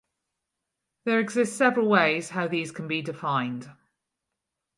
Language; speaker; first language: English; native; English